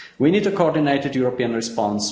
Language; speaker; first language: English; non-native, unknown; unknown